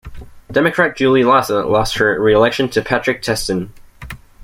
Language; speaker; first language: English; native; English